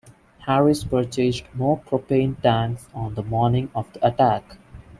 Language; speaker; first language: English; non-native, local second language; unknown